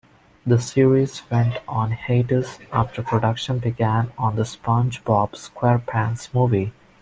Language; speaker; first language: English; non-native, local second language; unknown